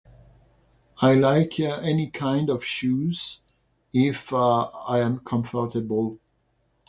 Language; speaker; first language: English; non-native, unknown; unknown